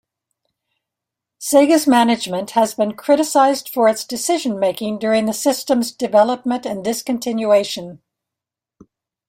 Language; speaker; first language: English; native; English